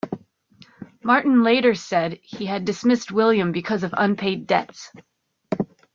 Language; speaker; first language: English; native; English